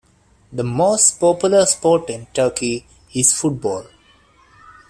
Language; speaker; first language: English; non-native, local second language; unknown